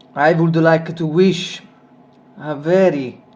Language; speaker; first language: English; non-native, fluent; Italian